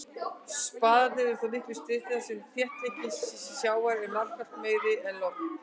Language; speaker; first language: Icelandic; native; Icelandic